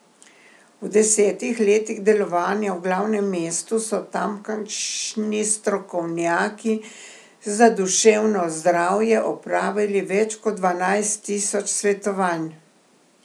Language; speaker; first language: Slovenian; native; Slovenian